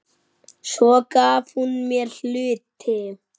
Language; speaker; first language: Icelandic; native; Icelandic